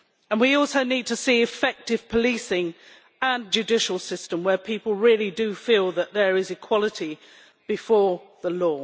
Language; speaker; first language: English; native; English